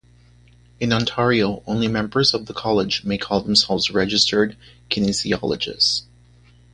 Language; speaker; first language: English; native; English